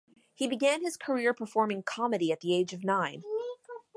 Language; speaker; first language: English; native; English